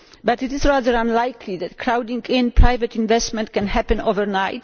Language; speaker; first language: English; non-native, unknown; Polish